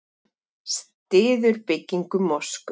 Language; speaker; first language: Icelandic; native; Icelandic